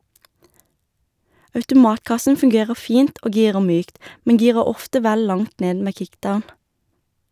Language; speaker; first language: Norwegian; native; Norwegian